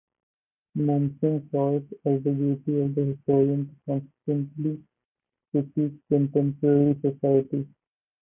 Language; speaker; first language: English; non-native, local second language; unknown